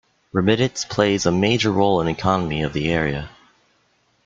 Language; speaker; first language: English; native; English